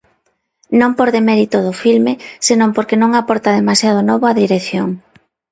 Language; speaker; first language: Galician; non-native, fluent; Spanish